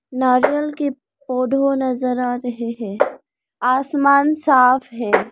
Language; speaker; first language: Hindi; non-native, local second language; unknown